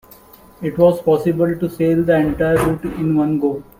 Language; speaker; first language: English; non-native, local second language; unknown